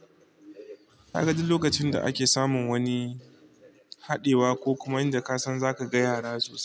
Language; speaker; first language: Hausa; non-native, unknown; Igbo